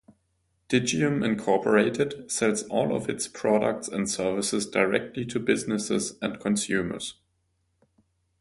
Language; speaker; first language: English; non-native, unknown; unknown